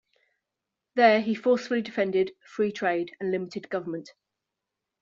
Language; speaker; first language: English; native; English